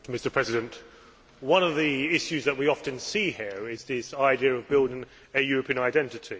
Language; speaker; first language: English; native; English